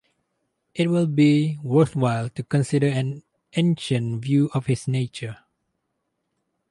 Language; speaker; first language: English; non-native, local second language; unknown